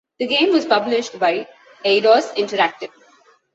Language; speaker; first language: English; non-native, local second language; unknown